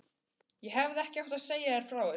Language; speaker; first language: Icelandic; native; Icelandic